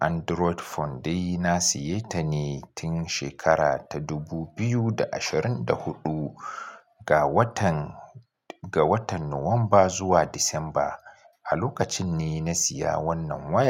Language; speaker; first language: Hausa; native; Hausa